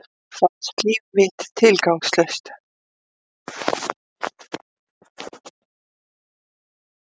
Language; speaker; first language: Icelandic; native; Icelandic